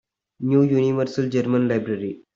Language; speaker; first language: English; non-native, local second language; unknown